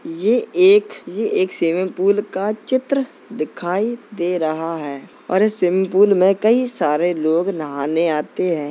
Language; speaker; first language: Hindi; native; Hindi